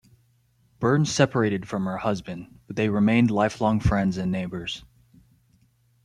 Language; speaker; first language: English; native; English